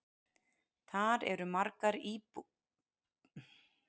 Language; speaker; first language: Icelandic; native; Icelandic